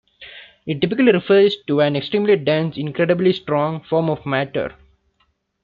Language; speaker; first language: English; non-native, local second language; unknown